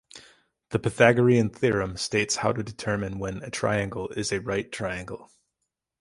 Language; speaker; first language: English; native; English